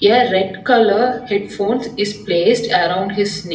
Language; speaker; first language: English; non-native, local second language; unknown